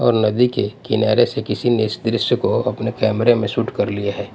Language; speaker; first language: Hindi; non-native, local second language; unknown